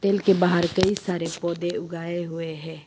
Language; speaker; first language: Hindi; non-native, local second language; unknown